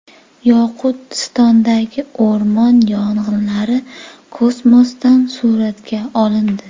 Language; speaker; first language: Uzbek; native; Uzbek